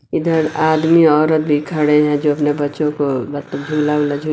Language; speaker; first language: Hindi; native; Hindi